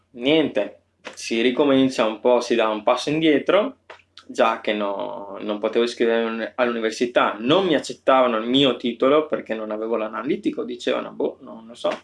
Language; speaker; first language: Italian; native; Italian